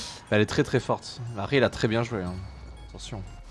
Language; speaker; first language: French; native; French